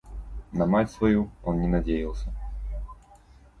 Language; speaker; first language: Russian; native; Russian